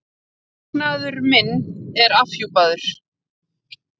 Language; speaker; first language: Icelandic; native; Icelandic